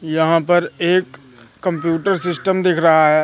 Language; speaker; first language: Hindi; native; Hindi